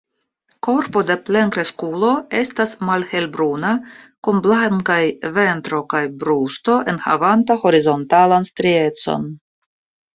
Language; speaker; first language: Esperanto; non-native, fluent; Russian